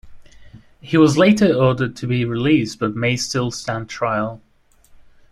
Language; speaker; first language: English; native; English